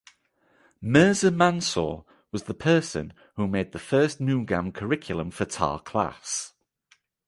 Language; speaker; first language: English; native; English